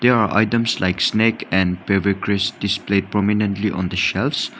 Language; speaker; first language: English; non-native, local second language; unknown